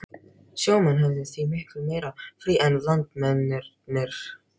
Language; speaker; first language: Icelandic; non-native, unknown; Filipino